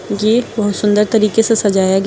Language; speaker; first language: Hindi; native; Hindi